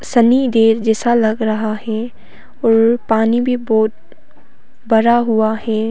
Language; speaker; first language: Hindi; non-native, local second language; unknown